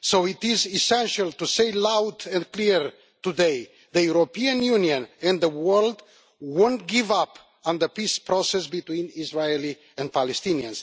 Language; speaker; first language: English; non-native, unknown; Romanian